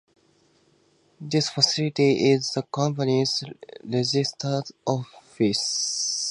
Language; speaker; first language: English; native; English